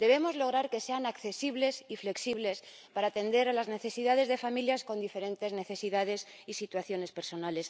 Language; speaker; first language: Spanish; native; Spanish